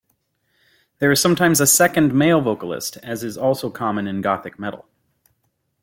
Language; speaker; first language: English; native; English